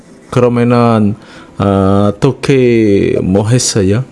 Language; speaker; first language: Korean; non-native, fluent; Indonesian